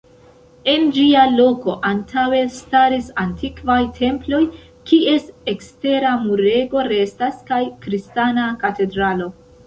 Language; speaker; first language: Esperanto; non-native, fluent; Central Kurdish